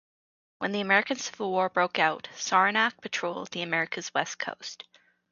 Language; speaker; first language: English; native; English